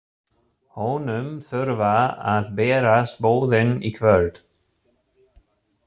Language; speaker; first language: Icelandic; non-native, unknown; German